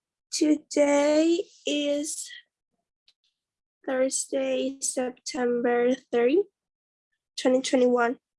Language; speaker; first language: English; non-native, learner; Spanish